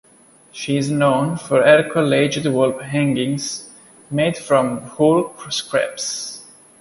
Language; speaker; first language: English; non-native, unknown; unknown